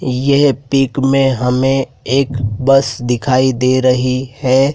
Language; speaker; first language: Hindi; native; Hindi